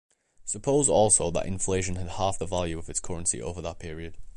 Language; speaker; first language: English; native; English